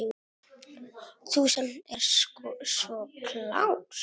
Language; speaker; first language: Icelandic; non-native, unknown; Italian